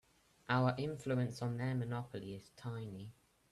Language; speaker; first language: English; native; English